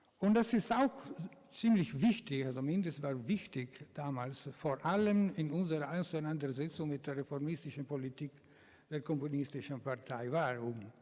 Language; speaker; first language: German; non-native, fluent; Italian